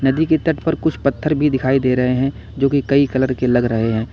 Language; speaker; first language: Hindi; native; Hindi